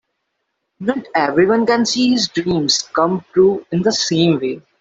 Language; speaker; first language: English; non-native, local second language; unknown